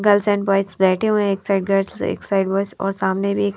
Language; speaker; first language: Hindi; non-native, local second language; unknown